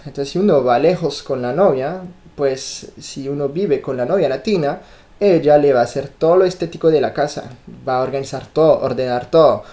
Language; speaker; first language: Spanish; non-native, fluent; French